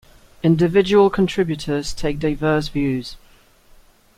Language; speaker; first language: English; native; English